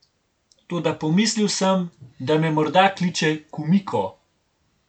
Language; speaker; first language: Slovenian; native; Slovenian